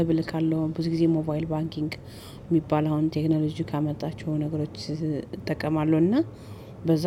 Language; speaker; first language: Amharic; native; Amharic